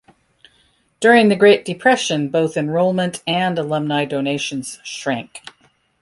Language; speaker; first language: English; native; English